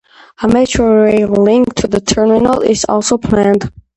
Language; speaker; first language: English; non-native, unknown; Georgian